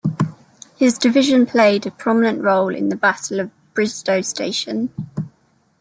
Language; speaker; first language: English; native; English